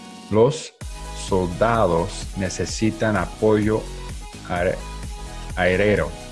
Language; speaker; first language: Spanish; non-native, learner; English